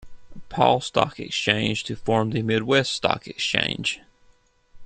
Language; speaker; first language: English; native; English